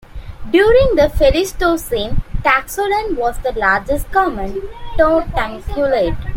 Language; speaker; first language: English; non-native, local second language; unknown